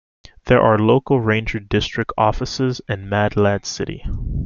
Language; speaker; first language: English; native; English